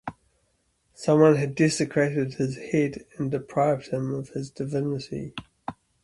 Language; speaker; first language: English; native; English